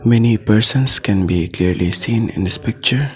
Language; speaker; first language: English; non-native, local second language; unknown